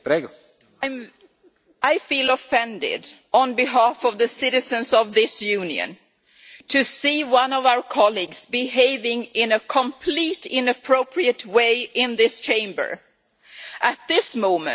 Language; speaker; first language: English; non-native, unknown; Swedish